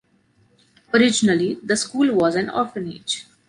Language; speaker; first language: English; non-native, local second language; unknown